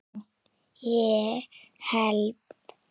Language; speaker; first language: Icelandic; native; Icelandic